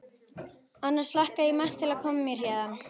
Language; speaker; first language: Icelandic; native; Icelandic